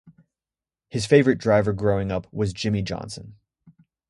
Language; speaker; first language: English; native; English